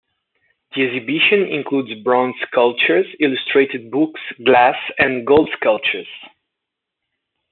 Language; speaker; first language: English; non-native, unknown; Portuguese